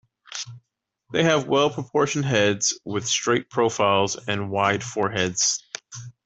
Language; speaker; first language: English; native; English